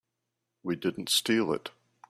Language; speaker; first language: English; native; English